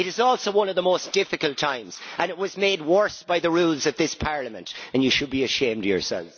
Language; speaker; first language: English; native; English